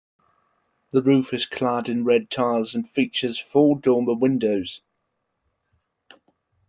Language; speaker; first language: English; non-native, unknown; German